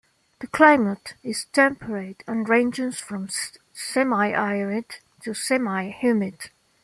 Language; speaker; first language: English; non-native, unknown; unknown